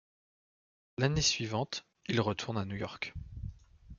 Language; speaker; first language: French; native; French